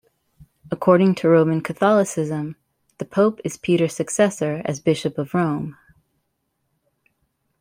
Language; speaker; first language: English; native; English